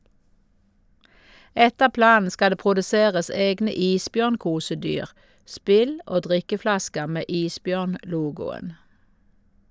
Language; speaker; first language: Norwegian; native; Norwegian